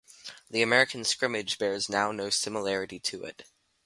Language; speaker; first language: English; native; English